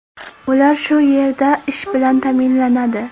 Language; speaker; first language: Uzbek; non-native, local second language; Kara-Kalpak